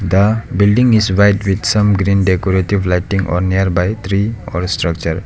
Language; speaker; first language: English; non-native, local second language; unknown